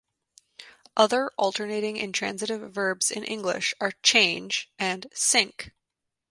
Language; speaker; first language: English; native; English